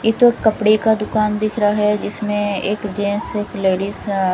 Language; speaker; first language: Hindi; non-native, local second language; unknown